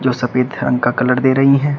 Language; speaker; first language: Hindi; native; Hindi